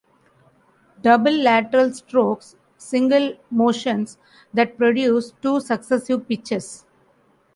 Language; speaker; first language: English; non-native, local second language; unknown